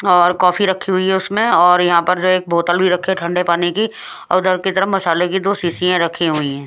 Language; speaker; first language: Hindi; native; Hindi